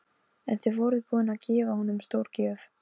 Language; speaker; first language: Icelandic; non-native, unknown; Polish